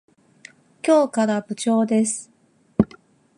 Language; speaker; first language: Japanese; non-native, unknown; Chinese